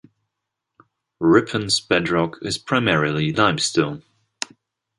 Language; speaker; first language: English; non-native, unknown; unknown